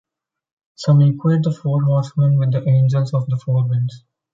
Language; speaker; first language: English; non-native, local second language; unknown